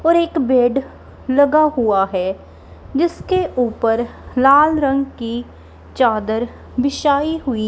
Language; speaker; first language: Hindi; non-native, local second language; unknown